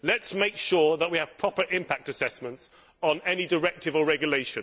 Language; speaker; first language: English; native; English